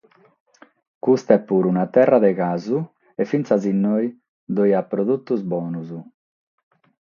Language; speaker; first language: Sardinian; non-native, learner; Catalan